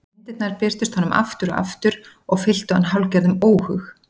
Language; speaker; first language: Icelandic; native; Icelandic